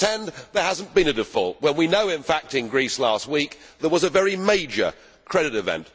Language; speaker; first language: English; native; English